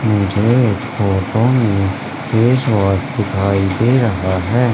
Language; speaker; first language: Hindi; native; Hindi